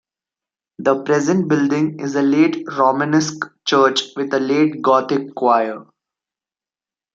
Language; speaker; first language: English; non-native, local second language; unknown